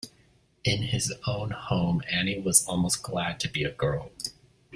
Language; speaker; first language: English; native; English